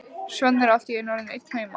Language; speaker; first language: Icelandic; native; Icelandic